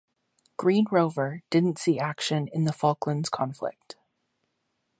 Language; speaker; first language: English; native; English